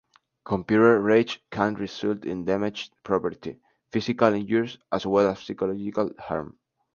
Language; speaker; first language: English; non-native, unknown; Spanish